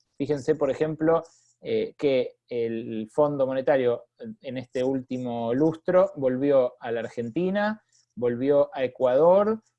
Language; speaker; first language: Spanish; native; Spanish